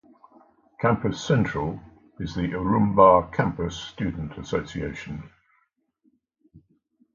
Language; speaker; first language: English; native; English